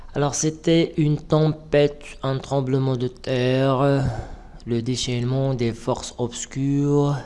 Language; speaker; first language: French; non-native, local second language; Arabic